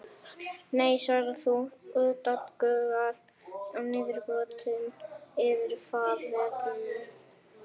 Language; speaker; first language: Icelandic; native; Icelandic